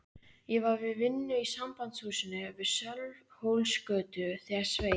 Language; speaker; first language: Icelandic; native; Icelandic